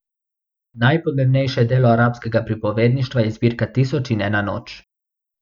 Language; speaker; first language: Slovenian; non-native, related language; Bosnian